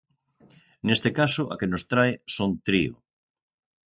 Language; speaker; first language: Galician; native; Galician